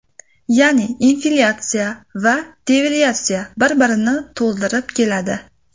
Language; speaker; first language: Uzbek; native; Uzbek